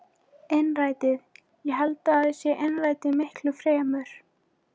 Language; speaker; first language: Icelandic; non-native, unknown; Polish